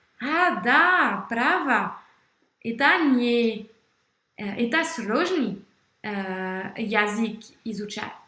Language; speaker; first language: Russian; non-native, learner; French